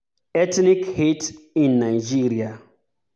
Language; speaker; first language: English; non-native, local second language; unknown